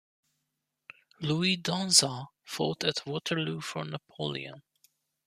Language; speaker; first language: English; native; English